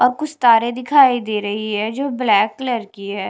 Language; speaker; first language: Hindi; non-native, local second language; Punjabi